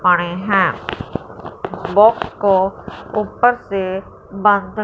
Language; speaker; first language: Hindi; non-native, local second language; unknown